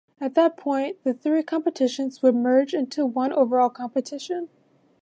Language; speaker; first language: English; native; English